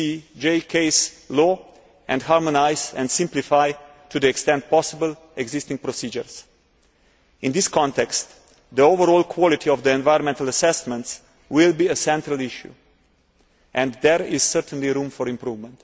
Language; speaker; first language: English; non-native, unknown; Slovenian